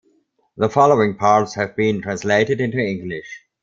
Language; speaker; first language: English; non-native, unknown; German